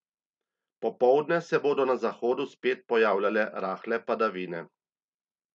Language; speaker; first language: Slovenian; native; Slovenian